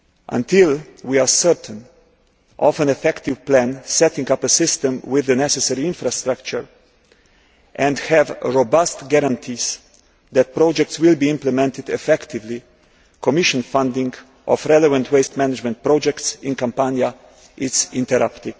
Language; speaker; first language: English; non-native, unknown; Slovenian